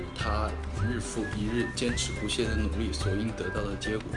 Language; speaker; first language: Chinese; native; Chinese